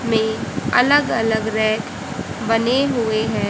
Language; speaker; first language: Hindi; native; Hindi